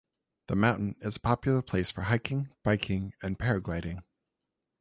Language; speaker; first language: English; native; English